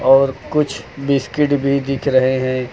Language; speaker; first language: Hindi; native; Hindi